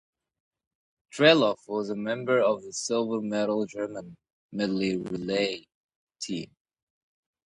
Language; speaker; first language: English; non-native, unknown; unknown